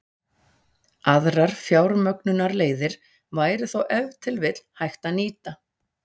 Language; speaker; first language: Icelandic; native; Icelandic